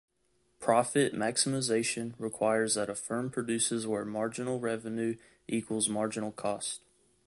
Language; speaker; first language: English; native; English